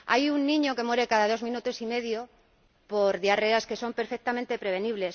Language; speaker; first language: Spanish; native; Spanish